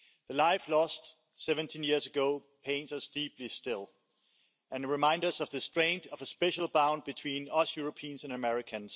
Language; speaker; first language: English; non-native, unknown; Danish